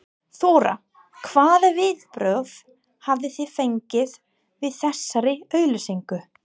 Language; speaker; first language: Icelandic; non-native, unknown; English